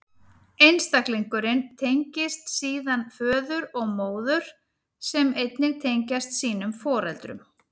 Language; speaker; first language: Icelandic; native; Icelandic